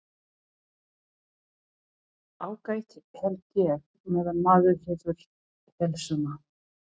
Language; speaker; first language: Icelandic; non-native, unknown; Filipino